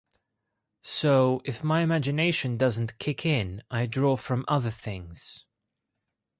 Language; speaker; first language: English; non-native, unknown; Greek